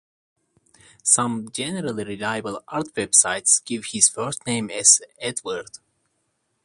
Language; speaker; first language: English; non-native, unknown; Turkish